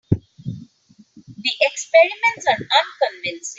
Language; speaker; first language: English; non-native, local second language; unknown